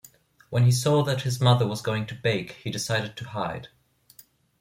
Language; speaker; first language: English; non-native, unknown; German